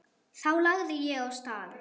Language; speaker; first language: Icelandic; non-native, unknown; German